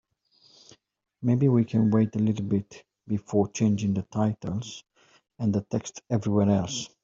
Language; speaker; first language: English; native; English